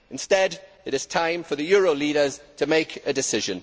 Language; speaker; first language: English; native; English